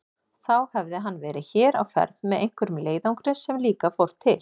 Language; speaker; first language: Icelandic; native; Icelandic